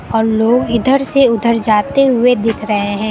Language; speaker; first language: Hindi; native; Hindi